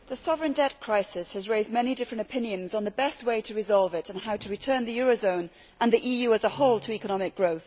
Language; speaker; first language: English; native; English